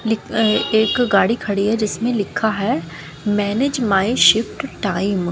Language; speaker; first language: Hindi; native; Hindi